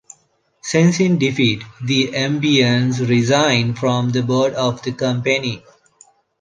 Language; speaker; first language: English; non-native, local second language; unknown